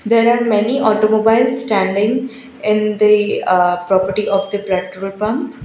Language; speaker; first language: English; non-native, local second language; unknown